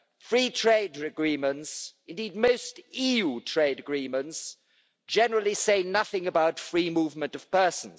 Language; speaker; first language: English; non-native, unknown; German